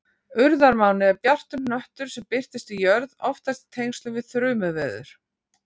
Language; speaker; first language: Icelandic; native; Icelandic